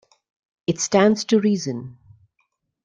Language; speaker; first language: English; non-native, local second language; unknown